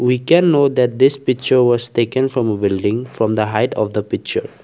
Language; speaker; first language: English; non-native, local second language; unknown